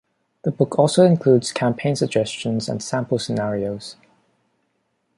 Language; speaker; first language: English; non-native, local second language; Cantonese